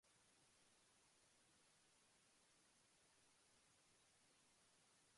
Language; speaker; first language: English; non-native, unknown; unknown